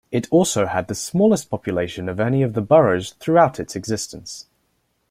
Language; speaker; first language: English; native; English